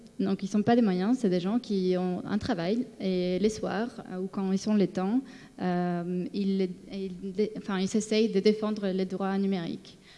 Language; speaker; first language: French; non-native, fluent; Spanish